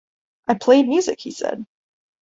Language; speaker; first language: English; native; English